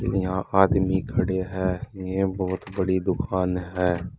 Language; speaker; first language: Hindi; native; Hindi